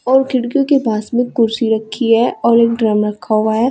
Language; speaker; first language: Hindi; native; Hindi